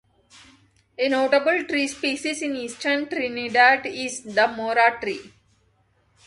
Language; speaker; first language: English; non-native, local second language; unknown